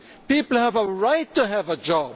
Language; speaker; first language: English; non-native, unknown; German